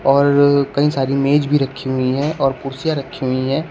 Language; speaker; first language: Hindi; native; Hindi